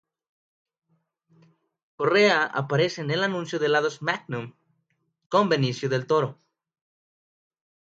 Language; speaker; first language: Spanish; native; Spanish